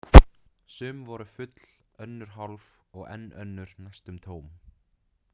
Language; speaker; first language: Icelandic; non-native, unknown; Vietnamese